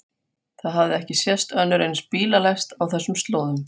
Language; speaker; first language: Icelandic; non-native, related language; Faroese